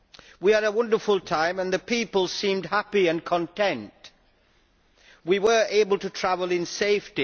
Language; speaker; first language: English; native; English